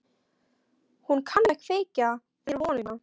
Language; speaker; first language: Icelandic; non-native, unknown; Polish